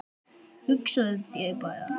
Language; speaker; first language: Icelandic; native; Icelandic